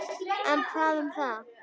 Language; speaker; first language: Icelandic; native; Icelandic